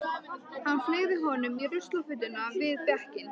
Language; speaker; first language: Icelandic; native; Icelandic